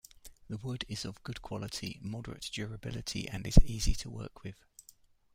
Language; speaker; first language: English; native; English